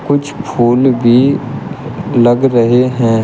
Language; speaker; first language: Hindi; native; Hindi